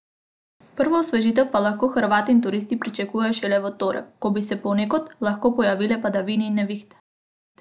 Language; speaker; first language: Slovenian; non-native, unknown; Macedonian